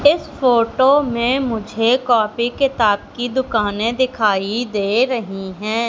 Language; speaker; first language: Hindi; native; Hindi